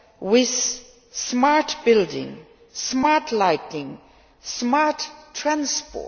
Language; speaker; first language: English; non-native, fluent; Luxembourgish